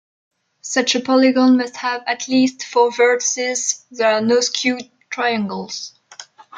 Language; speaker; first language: English; non-native, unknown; French